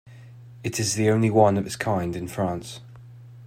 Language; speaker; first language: English; native; English